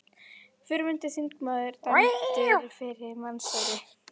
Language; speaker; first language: Icelandic; native; Icelandic